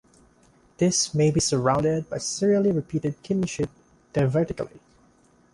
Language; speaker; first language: English; non-native, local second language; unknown